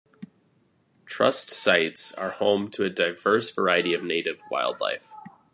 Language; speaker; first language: English; native; English